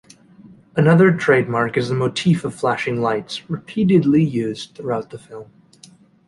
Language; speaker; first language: English; native; English